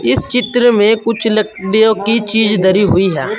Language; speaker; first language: Hindi; native; Hindi